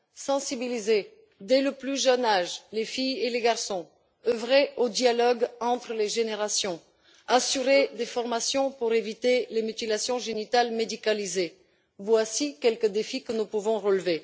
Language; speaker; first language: French; non-native, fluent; Bulgarian